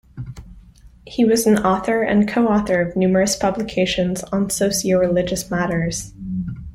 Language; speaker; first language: English; native; English